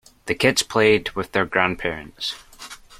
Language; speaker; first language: English; native; English